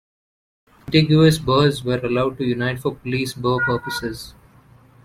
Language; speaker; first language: English; non-native, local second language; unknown